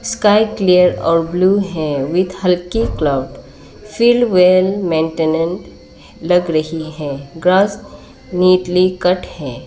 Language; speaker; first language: Hindi; non-native, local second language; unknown